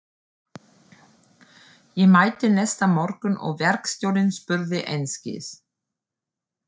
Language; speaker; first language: Icelandic; non-native, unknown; German